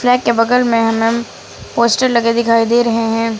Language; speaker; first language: Hindi; native; Hindi